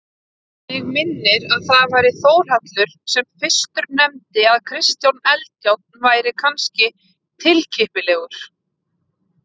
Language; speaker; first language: Icelandic; native; Icelandic